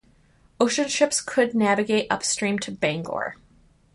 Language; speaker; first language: English; native; English